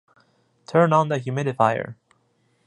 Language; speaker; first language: English; non-native, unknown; Japanese